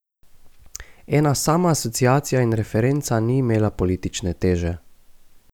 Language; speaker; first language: Slovenian; native; Slovenian